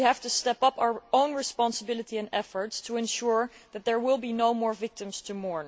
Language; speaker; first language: English; non-native, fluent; Dutch